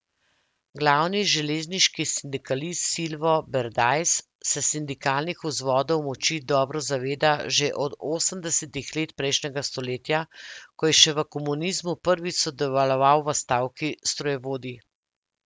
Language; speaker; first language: Slovenian; native; Slovenian